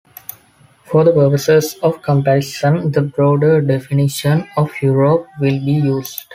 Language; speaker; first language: English; non-native, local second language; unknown